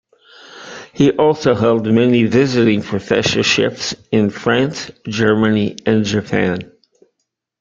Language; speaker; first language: English; native; English